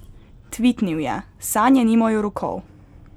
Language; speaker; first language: Slovenian; native; Slovenian